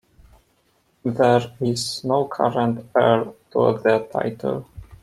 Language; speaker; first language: English; non-native, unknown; Polish